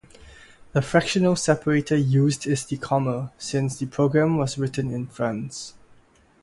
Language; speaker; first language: English; non-native, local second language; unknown